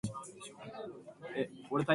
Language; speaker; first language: English; native; English